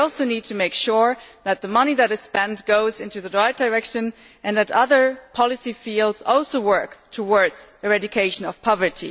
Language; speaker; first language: English; non-native, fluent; German